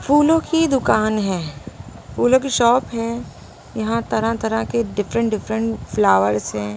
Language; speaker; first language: Hindi; non-native, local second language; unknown